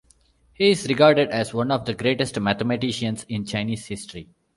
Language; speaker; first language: English; non-native, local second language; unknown